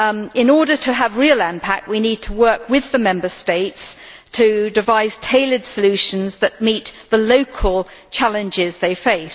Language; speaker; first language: English; native; English